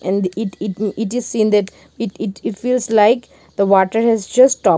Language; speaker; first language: English; non-native, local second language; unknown